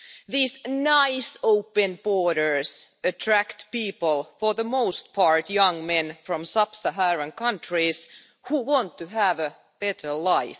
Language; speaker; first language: English; non-native, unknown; Finnish